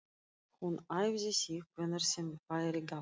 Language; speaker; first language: Icelandic; non-native, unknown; Russian